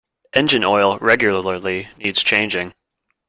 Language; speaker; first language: English; native; English